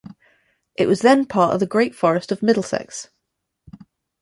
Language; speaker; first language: English; native; English